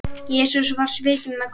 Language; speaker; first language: Icelandic; native; Icelandic